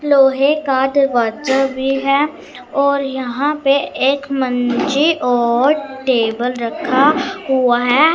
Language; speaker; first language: Hindi; non-native, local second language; Punjabi